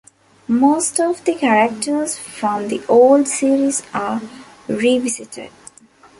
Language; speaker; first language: English; non-native, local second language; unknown